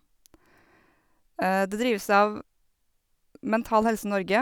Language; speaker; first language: Norwegian; native; Norwegian